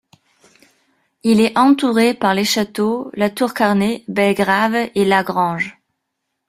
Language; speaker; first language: French; non-native, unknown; German